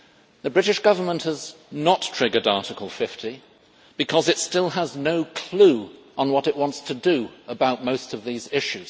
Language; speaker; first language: English; native; English